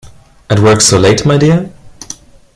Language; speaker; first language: English; non-native, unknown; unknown